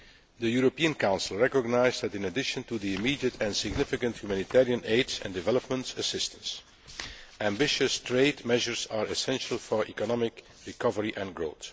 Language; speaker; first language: English; non-native, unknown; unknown